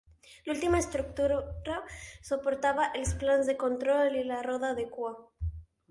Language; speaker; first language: Catalan; non-native, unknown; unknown